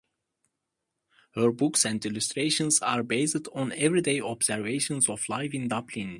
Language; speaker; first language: English; non-native, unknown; Turkish